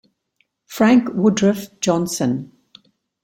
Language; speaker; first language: English; native; English